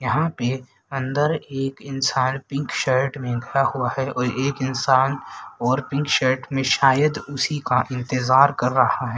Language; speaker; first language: Hindi; native; Hindi